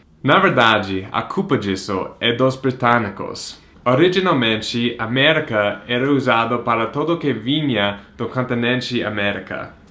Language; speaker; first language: Portuguese; non-native, fluent; English